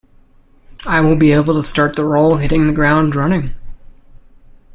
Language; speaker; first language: English; native; English